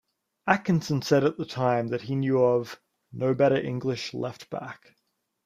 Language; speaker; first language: English; native; English